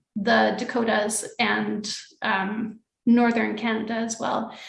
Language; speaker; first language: English; native; English